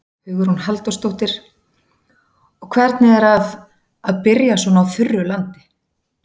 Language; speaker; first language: Icelandic; native; Icelandic